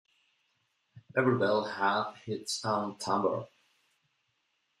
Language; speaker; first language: English; non-native, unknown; Spanish